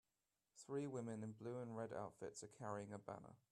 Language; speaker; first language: English; native; English